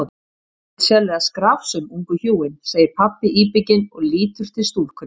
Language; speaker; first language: Icelandic; native; Icelandic